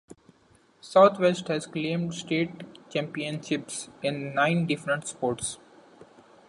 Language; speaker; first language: English; non-native, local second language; Marathi